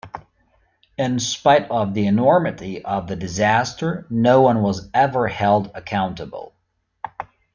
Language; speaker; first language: English; native; English